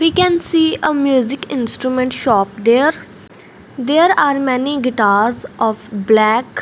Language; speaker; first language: English; non-native, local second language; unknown